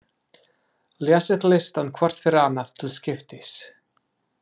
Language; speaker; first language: Icelandic; non-native, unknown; English